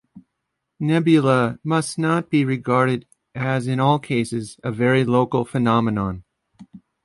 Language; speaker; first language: English; native; English